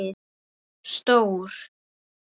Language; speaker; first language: Icelandic; native; Icelandic